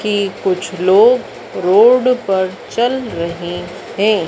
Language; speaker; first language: Hindi; native; Hindi